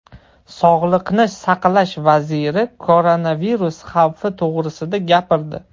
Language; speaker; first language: Uzbek; non-native, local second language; Russian